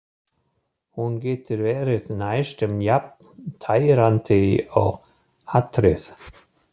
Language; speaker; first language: Icelandic; non-native, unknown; German